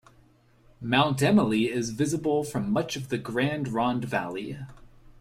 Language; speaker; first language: English; native; English